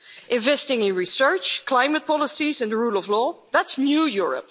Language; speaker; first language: English; non-native, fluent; Dutch